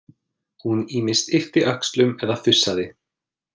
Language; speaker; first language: Icelandic; non-native, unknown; English